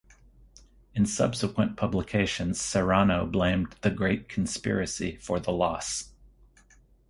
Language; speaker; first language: English; native; English